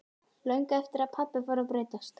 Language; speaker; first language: Icelandic; native; Icelandic